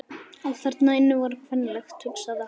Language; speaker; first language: Icelandic; native; Icelandic